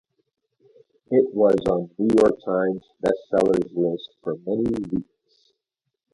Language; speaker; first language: English; native; English